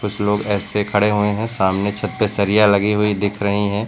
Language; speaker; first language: Hindi; native; Hindi